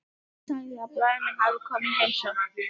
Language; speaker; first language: Icelandic; native; Icelandic